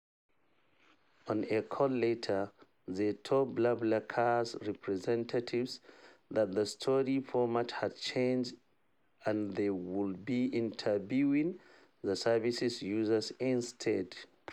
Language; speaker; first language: English; non-native, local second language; Hausa